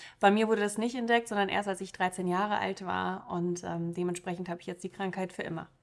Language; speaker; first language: German; early bilingual, other home language; Russian